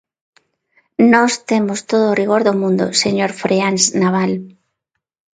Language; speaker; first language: Galician; non-native, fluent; Spanish